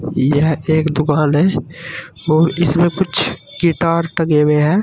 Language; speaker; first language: Hindi; native; Hindi